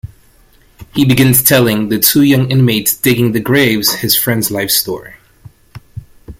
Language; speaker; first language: English; native; English